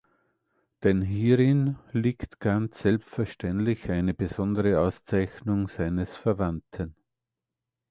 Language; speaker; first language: German; native; German